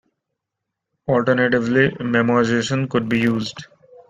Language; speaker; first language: English; non-native, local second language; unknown